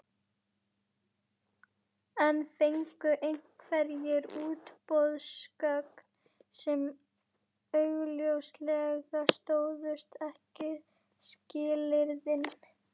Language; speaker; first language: Icelandic; native; Icelandic